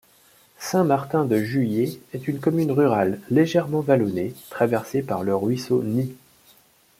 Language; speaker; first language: French; native; French